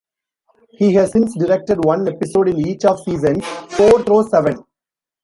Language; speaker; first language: English; non-native, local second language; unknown